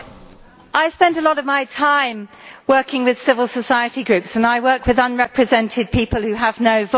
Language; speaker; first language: English; native; English